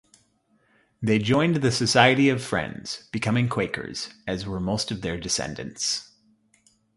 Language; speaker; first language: English; native; English